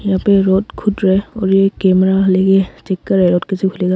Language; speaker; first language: Hindi; non-native, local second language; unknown